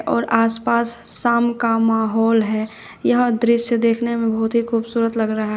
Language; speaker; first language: Hindi; native; Hindi